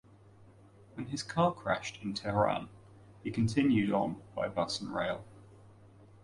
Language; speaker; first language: English; native; English